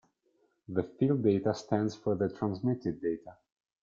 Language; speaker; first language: English; non-native, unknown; Italian